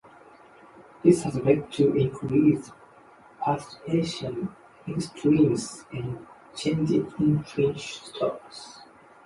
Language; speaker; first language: English; non-native, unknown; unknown